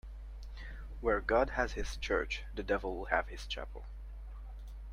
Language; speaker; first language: English; native; English